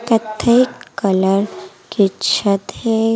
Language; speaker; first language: Hindi; native; Hindi